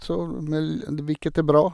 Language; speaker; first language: Norwegian; non-native, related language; Swedish